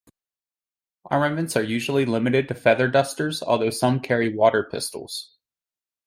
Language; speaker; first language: English; native; English